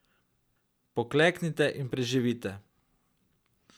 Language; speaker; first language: Slovenian; native; Slovenian